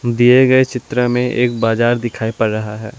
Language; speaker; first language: Hindi; non-native, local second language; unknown